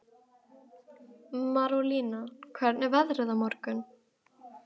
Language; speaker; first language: Icelandic; native; Icelandic